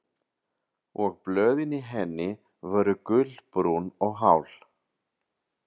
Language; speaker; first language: Icelandic; non-native, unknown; Catalan